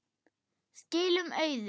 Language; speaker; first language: Icelandic; non-native, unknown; German